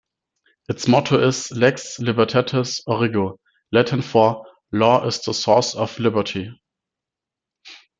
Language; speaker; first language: English; non-native, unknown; German